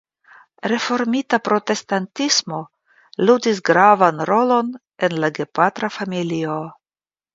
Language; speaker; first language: Esperanto; non-native, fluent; Russian